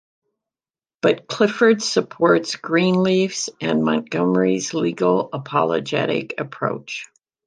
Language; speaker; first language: English; native; English